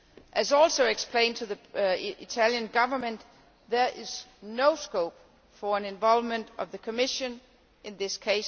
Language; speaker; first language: English; non-native, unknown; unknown